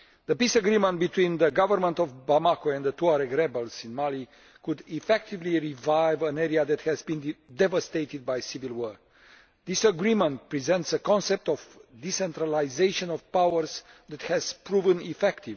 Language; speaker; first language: English; non-native, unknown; Romanian